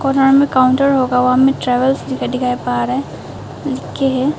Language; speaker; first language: Hindi; non-native, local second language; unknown